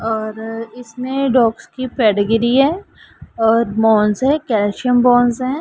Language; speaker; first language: Hindi; non-native, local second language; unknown